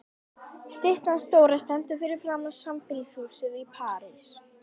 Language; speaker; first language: Icelandic; native; Icelandic